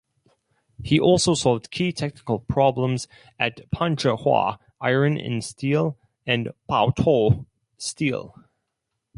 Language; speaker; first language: English; non-native, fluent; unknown